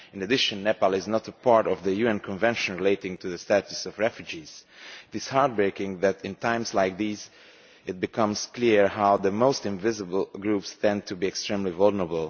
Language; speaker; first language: English; non-native, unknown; Romanian